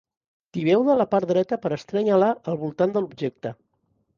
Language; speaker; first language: Catalan; native; Catalan